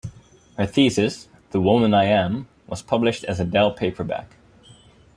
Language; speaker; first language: English; non-native, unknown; Dutch